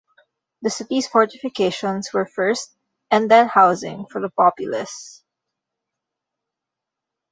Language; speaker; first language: English; non-native, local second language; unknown